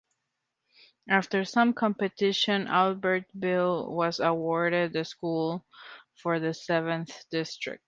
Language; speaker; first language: English; non-native, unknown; Spanish